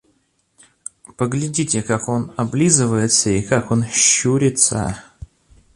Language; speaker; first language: Russian; native; Russian